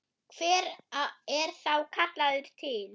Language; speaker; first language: Icelandic; non-native, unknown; German